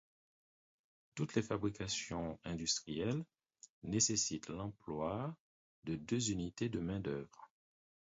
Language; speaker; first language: French; non-native, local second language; Haitian Creole